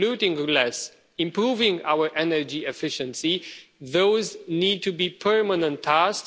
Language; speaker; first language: English; non-native, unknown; Romanian